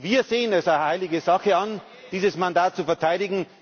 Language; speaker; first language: German; native; German